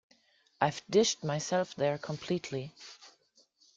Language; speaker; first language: English; non-native, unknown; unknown